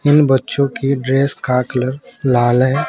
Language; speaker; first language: Hindi; native; Hindi